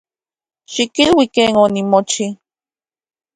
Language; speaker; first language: Central Puebla Nahuatl; native; Central Puebla Nahuatl